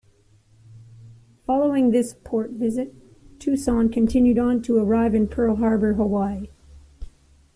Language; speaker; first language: English; native; English